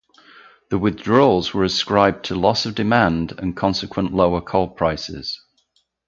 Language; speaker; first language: English; native; English